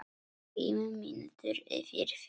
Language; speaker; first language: Icelandic; non-native, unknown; Polish